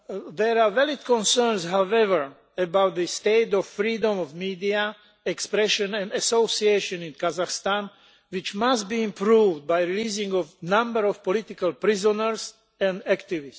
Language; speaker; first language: English; non-native, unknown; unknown